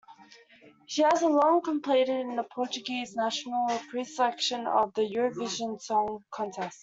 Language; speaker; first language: English; native; English